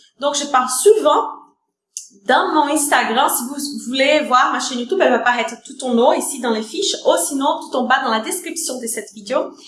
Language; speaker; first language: French; non-native, fluent; Portuguese